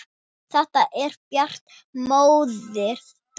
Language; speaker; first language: Icelandic; non-native, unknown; Thai